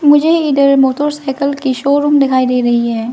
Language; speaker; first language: Hindi; non-native, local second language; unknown